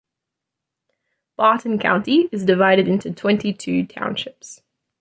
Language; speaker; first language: English; native; English